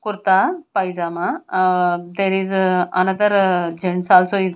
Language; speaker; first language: English; non-native, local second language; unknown